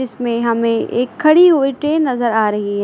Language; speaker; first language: Hindi; native; Hindi